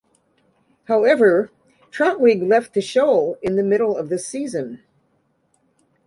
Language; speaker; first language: English; native; English